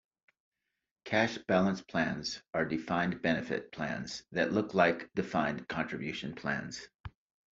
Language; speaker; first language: English; native; English